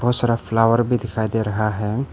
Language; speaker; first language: Hindi; non-native, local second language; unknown